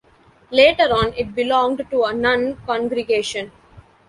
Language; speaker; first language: English; non-native, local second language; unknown